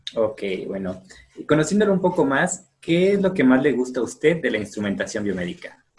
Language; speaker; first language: Spanish; native; Spanish